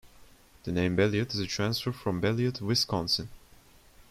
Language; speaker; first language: English; non-native, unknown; Turkish